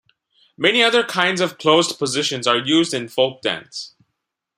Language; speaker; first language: English; non-native, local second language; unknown